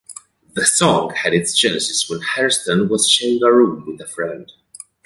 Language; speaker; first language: English; native; English